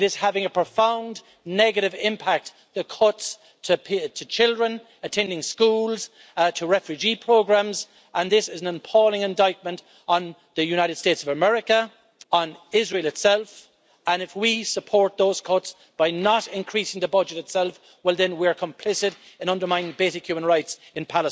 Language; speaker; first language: English; native; English